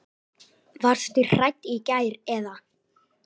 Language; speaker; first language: Icelandic; native; Icelandic